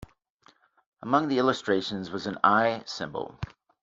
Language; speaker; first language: English; native; English